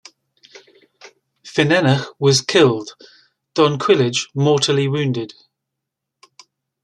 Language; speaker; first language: English; native; English